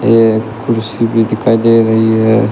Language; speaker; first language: Hindi; native; Hindi